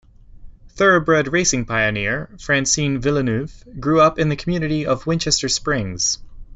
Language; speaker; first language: English; native; English